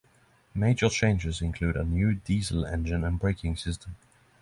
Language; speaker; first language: English; non-native, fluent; Norwegian